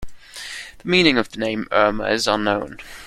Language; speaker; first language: English; non-native, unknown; German